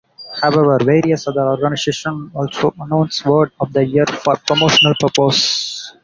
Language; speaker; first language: English; non-native, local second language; Tamil